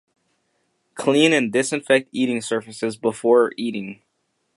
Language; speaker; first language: English; native; English